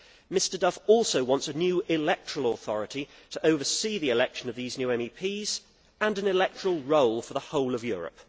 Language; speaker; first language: English; native; English